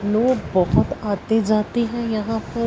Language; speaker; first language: Hindi; non-native, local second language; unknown